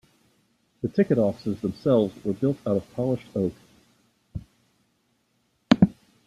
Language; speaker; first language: English; native; English